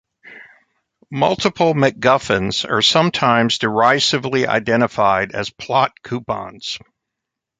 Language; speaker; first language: English; native; English